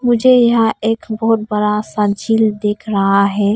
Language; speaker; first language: Hindi; non-native, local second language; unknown